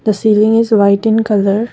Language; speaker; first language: English; non-native, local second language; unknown